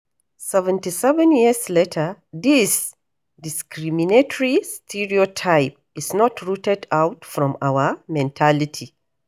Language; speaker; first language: English; non-native, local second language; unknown